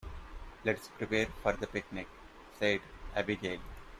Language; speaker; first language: English; non-native, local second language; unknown